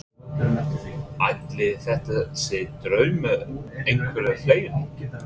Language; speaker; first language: Icelandic; non-native, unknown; English